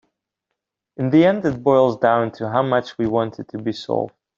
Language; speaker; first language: English; non-native, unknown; Dutch